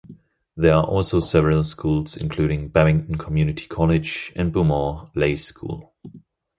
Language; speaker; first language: English; non-native, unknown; German